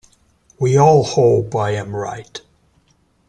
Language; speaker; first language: English; non-native, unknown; Italian